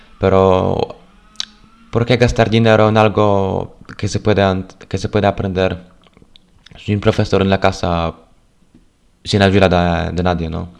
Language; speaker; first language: Spanish; non-native, fluent; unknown